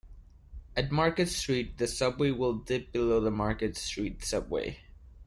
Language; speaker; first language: English; non-native, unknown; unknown